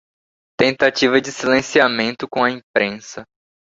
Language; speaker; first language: Portuguese; native; Portuguese